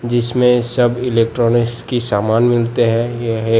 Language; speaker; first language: Hindi; non-native, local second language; Gujarati